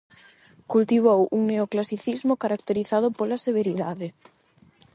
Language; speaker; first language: Galician; non-native, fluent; Spanish